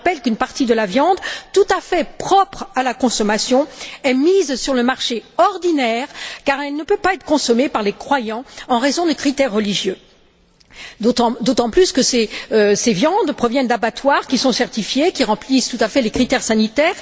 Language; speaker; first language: French; native; French